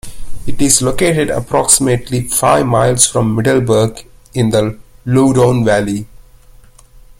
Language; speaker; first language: English; non-native, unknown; German